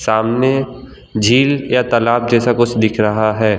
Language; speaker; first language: Hindi; non-native, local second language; Gujarati